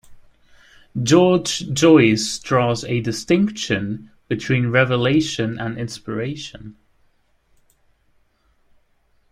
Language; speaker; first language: English; native; English